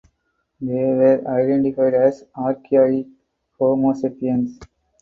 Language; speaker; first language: English; non-native, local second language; Tamil